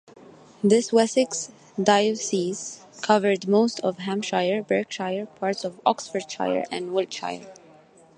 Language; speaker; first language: English; non-native, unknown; Arabic